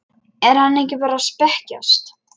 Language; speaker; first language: Icelandic; non-native, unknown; Lithuanian